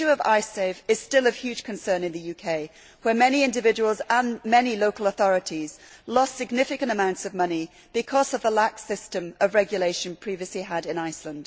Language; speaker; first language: English; native; English